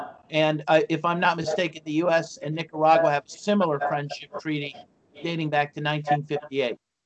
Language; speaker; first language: English; native; English